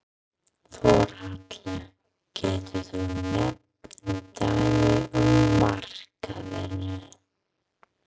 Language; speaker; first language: Icelandic; non-native, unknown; English